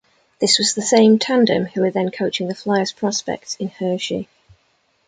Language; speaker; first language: English; native; English